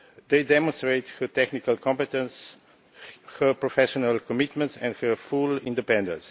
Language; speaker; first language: English; non-native, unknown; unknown